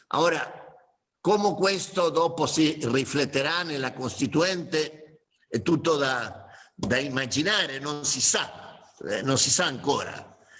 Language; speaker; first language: Italian; non-native, fluent; Spanish